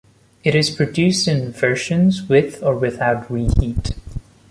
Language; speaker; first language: English; non-native, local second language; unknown